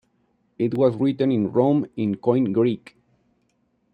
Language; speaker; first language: English; non-native, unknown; Spanish